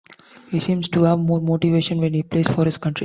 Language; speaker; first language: English; non-native, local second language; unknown